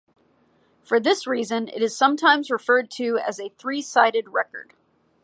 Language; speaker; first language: English; native; English